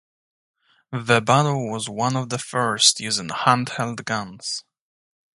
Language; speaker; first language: English; native; English